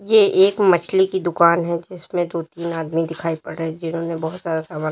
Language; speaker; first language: Hindi; native; Hindi